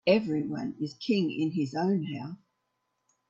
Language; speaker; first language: English; native; English